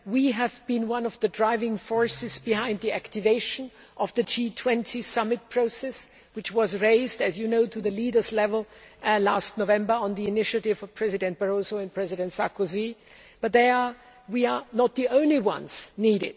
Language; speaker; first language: English; non-native, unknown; German